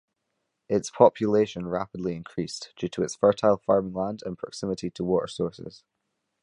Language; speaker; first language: English; native; English